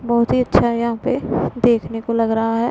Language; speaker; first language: Hindi; non-native, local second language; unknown